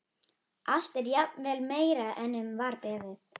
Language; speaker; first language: Icelandic; native; Icelandic